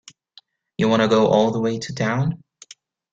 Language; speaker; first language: English; native; English